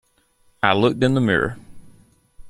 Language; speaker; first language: English; native; English